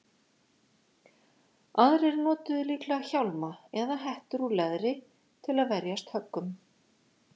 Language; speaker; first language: Icelandic; native; Icelandic